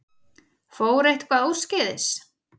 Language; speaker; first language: Icelandic; native; Icelandic